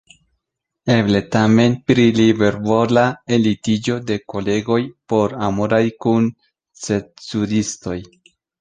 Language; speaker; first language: Esperanto; non-native, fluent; Spanish